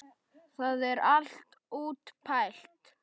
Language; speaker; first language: Icelandic; native; Icelandic